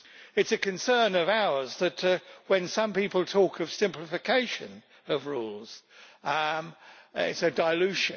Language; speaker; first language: English; native; English